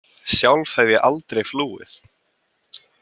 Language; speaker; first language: Icelandic; native; Icelandic